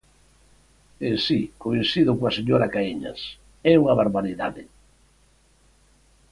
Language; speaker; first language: Galician; native; Galician